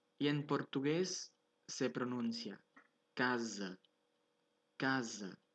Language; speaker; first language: Spanish; non-native, fluent; Portuguese